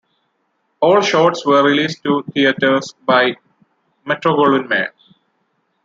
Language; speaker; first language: English; non-native, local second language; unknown